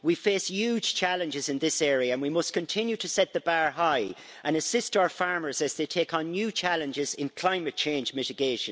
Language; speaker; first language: English; native; English